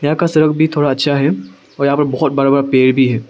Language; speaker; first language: Hindi; early bilingual, other home language; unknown